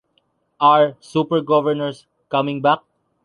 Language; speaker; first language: English; non-native, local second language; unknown